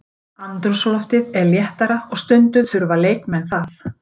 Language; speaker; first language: Icelandic; native; Icelandic